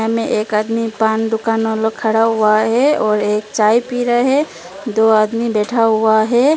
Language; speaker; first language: Hindi; early bilingual, other home language; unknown